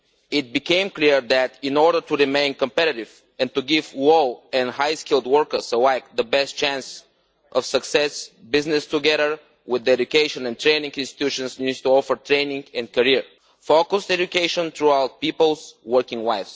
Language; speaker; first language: English; non-native, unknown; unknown